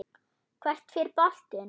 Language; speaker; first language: Icelandic; non-native, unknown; German